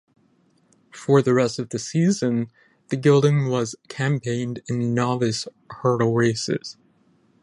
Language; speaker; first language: English; native; English